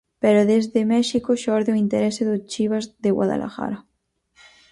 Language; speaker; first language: Galician; native; Galician